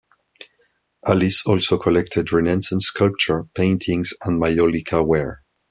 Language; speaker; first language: English; non-native, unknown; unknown